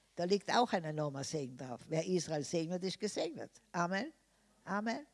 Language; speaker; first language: German; non-native, fluent; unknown